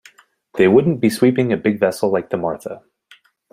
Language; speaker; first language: English; native; English